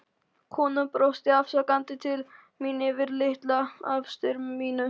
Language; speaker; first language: Icelandic; non-native, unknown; Polish